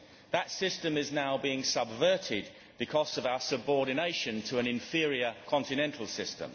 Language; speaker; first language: English; native; English